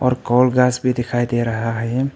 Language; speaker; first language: Hindi; non-native, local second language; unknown